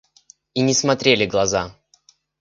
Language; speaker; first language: Russian; native; Russian